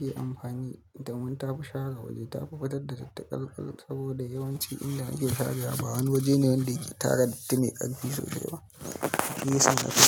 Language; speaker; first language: Hausa; native; Hausa